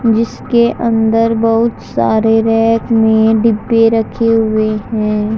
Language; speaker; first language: Hindi; native; Hindi